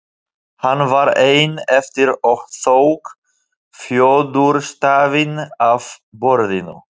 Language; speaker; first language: Icelandic; non-native, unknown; Polish